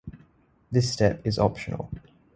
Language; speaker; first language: English; native; English